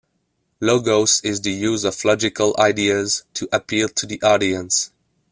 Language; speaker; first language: English; non-native, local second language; French